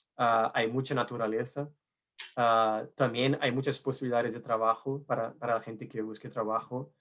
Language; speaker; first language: Spanish; non-native, related language; Portuguese